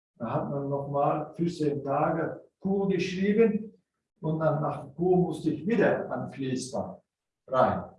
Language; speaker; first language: German; non-native, fluent; Turkish